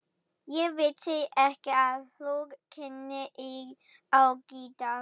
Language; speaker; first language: Icelandic; non-native, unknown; German